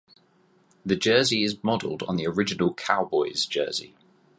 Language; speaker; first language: English; native; English